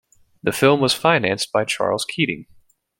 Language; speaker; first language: English; native; English